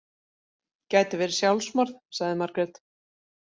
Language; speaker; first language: Icelandic; native; Icelandic